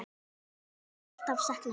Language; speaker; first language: Icelandic; native; Icelandic